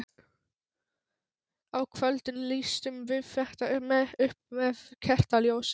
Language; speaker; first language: Icelandic; non-native, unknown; Polish